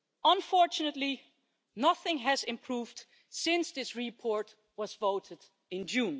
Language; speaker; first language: English; non-native, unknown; Dutch